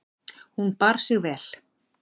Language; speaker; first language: Icelandic; native; Icelandic